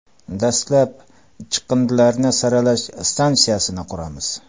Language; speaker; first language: Uzbek; non-native, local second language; Kara-Kalpak